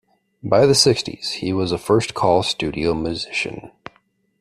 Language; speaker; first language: English; native; English